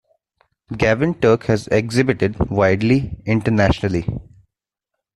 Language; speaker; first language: English; non-native, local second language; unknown